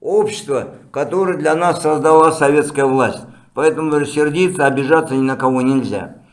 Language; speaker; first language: Russian; non-native, local second language; Kazakh